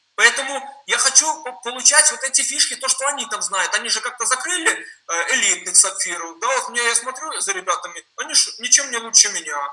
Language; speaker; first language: Russian; non-native, related language; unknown